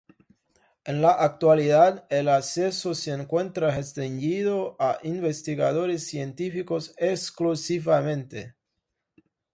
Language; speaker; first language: Spanish; non-native, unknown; Portuguese